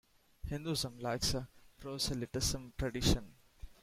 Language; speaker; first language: English; non-native, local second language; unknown